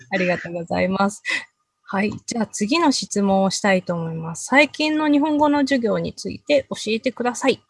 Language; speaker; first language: Japanese; native; Japanese